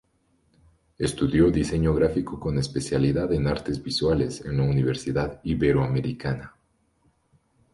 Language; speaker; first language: Spanish; native; Spanish